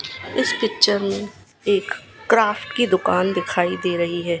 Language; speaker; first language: Hindi; non-native, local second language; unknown